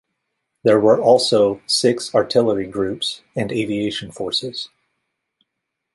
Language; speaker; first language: English; native; English